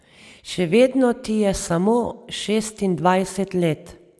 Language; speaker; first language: Slovenian; native; Slovenian